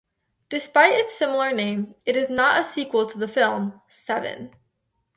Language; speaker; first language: English; native; English